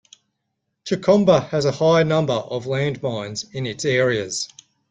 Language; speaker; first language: English; native; English